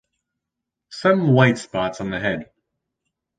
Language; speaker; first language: English; native; English